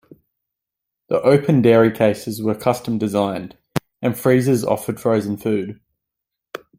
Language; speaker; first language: English; native; English